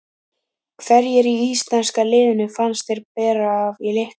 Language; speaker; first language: Icelandic; native; Icelandic